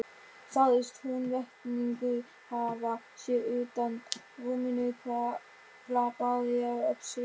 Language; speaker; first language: Icelandic; non-native, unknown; German